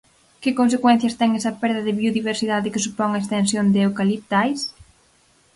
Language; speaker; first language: Galician; native; Galician